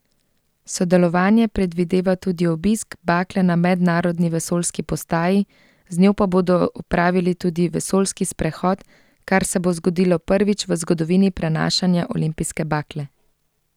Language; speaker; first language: Slovenian; native; Slovenian